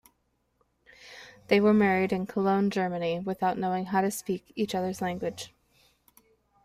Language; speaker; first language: English; native; English